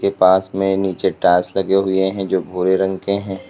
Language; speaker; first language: Hindi; native; Hindi